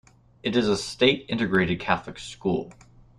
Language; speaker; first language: English; native; English